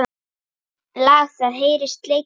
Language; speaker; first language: Icelandic; native; Icelandic